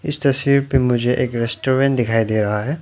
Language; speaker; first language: Hindi; non-native, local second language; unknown